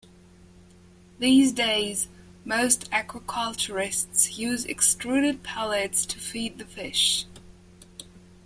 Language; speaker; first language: English; non-native, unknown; German